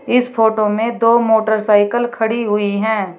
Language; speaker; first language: Hindi; native; Hindi